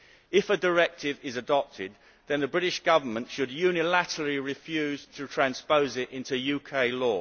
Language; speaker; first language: English; native; English